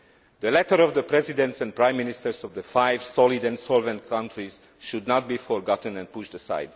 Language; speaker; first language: English; non-native, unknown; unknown